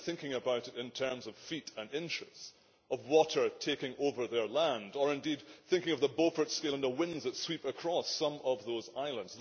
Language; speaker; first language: English; native; English